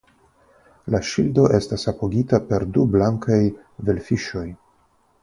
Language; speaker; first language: Esperanto; non-native, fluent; Russian